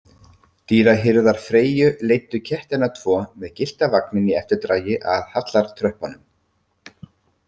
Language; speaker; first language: Icelandic; native; Icelandic